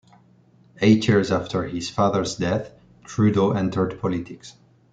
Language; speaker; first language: English; non-native, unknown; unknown